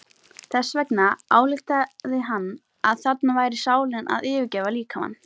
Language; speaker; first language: Icelandic; native; Icelandic